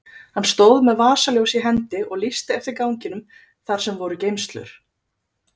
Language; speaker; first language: Icelandic; native; Icelandic